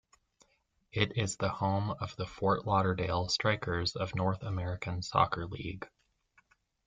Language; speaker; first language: English; native; English